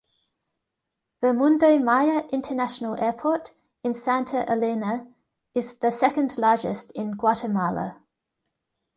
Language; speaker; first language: English; native; English